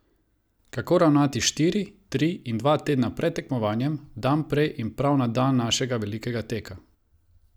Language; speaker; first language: Slovenian; non-native, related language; Croatian